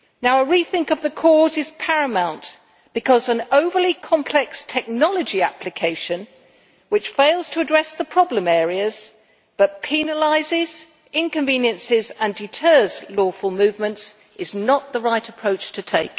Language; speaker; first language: English; native; English